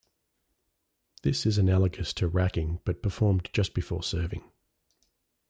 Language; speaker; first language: English; native; English